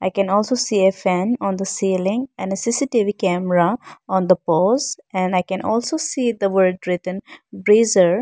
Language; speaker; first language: English; non-native, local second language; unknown